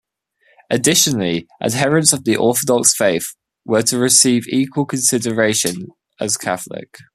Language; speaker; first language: English; native; English